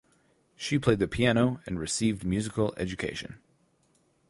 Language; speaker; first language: English; native; English